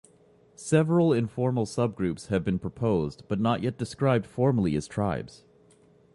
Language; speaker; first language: English; native; English